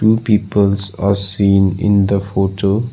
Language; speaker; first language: English; non-native, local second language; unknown